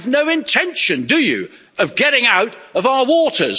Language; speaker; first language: English; native; English